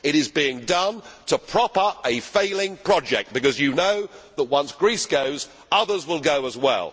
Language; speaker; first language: English; native; English